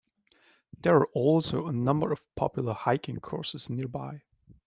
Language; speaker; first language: English; non-native, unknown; German